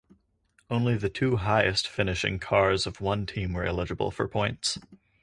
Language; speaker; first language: English; native; English